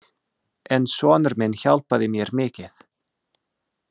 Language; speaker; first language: Icelandic; non-native, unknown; English